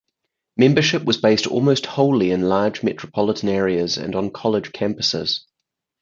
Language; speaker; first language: English; native; English